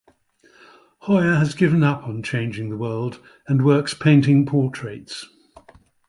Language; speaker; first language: English; native; English